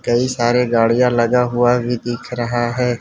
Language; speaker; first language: Hindi; non-native, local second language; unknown